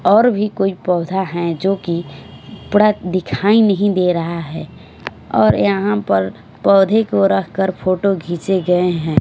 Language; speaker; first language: Hindi; non-native, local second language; Punjabi